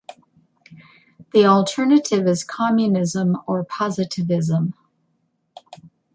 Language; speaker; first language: English; native; English